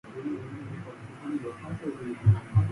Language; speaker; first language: English; native; English